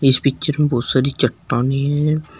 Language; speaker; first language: Hindi; native; Hindi